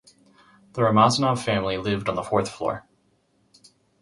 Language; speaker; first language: English; native; English